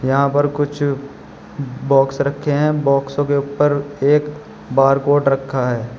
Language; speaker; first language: Hindi; native; Hindi